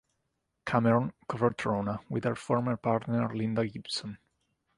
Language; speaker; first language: English; non-native, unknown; Italian